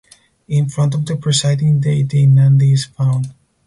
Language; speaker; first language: English; non-native, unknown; Spanish